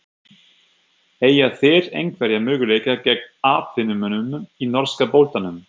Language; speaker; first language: Icelandic; non-native, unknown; German